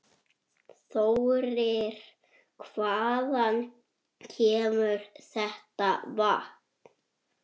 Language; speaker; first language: Icelandic; native; Icelandic